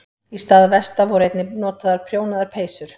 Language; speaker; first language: Icelandic; native; Icelandic